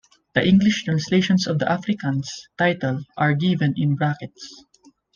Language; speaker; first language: English; non-native, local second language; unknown